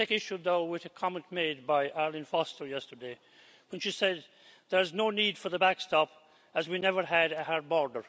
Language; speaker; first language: English; native; English